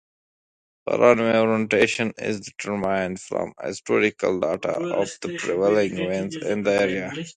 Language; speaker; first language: English; non-native, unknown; Pashto